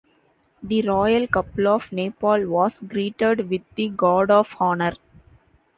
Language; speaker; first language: English; non-native, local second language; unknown